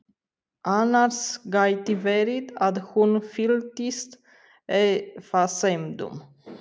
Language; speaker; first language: Icelandic; non-native, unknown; Romanian